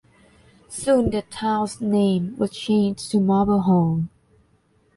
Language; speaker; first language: English; non-native, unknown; Thai